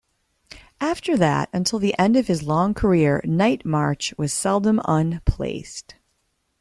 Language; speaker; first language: English; native; English